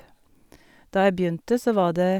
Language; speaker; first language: Norwegian; native; Norwegian